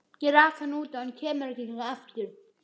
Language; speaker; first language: Icelandic; native; Icelandic